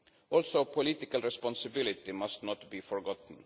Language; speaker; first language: English; non-native, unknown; Estonian